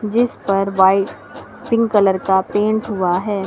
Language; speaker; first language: Hindi; native; Hindi